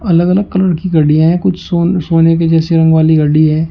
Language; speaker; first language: Hindi; native; Hindi